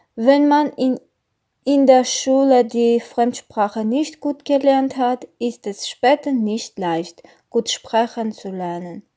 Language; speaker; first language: German; non-native, learner; Armenian